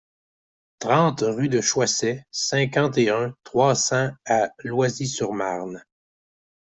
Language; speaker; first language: French; native; French